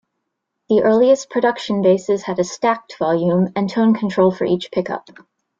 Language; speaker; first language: English; native; English